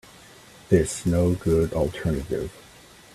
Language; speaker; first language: English; native; English